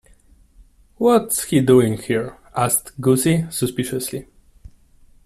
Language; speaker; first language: English; non-native, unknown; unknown